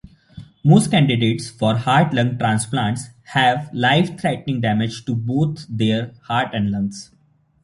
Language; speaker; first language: English; non-native, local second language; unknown